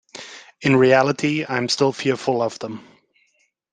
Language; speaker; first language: English; non-native, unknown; German